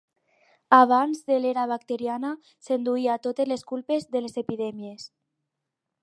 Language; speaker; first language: Catalan; non-native, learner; Spanish